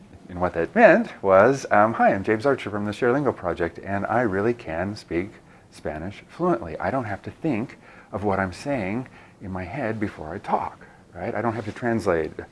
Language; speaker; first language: English; native; English